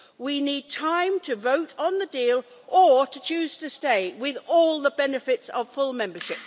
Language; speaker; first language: English; native; English